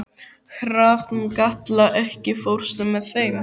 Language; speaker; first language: Icelandic; native; Icelandic